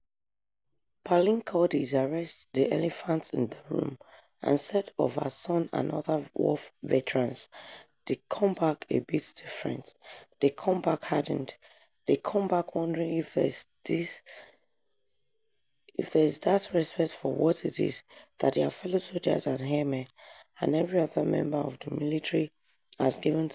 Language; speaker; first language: English; non-native, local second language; Yoruba